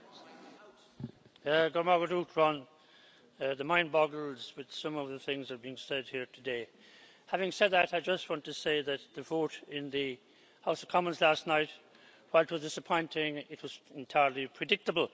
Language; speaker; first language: English; native; English